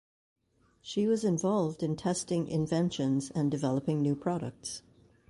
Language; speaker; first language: English; native; English